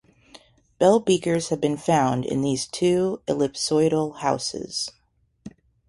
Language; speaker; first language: English; native; English